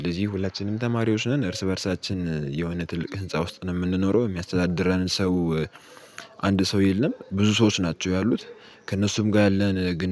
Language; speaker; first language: Amharic; native; Amharic